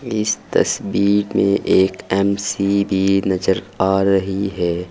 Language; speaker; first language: Hindi; native; Hindi